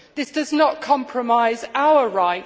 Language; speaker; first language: English; native; English